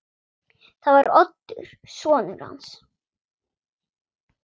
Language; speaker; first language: Icelandic; non-native, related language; Swedish